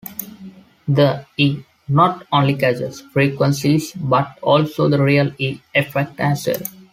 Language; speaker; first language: English; non-native, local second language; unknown